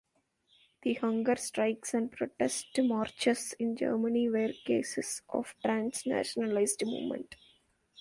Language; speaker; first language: English; non-native, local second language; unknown